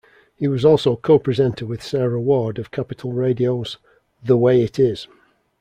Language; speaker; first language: English; native; English